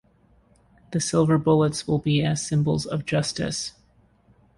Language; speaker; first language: English; native; English